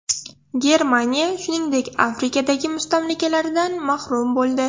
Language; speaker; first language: Uzbek; non-native, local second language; Russian